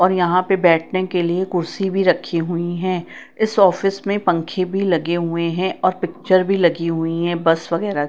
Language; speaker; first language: Hindi; non-native, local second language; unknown